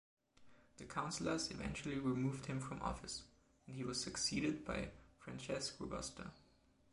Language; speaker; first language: English; non-native, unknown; German